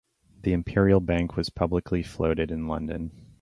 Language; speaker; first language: English; native; English